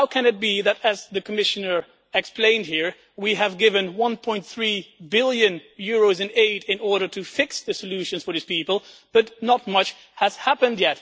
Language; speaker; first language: English; non-native, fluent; Dutch